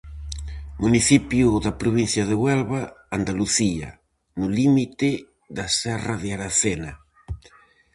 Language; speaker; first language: Galician; native; Galician